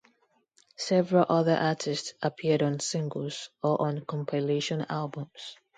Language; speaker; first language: English; non-native, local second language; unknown